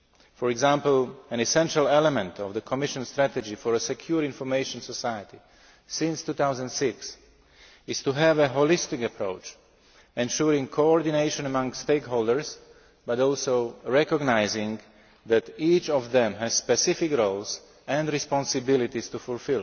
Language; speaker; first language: English; non-native, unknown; Slovak